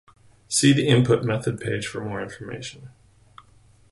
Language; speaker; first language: English; native; English